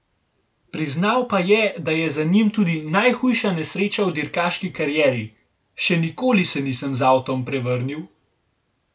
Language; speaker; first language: Slovenian; native; Slovenian